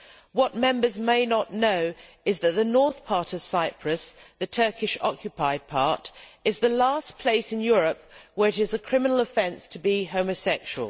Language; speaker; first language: English; native; English